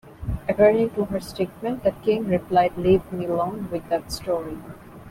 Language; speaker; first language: English; non-native, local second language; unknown